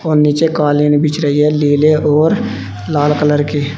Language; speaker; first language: Hindi; native; Hindi